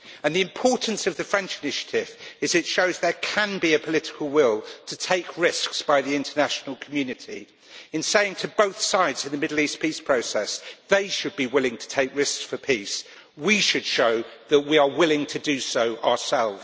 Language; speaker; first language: English; native; English